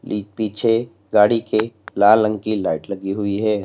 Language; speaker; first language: Hindi; native; Hindi